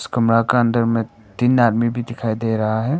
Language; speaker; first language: Hindi; non-native, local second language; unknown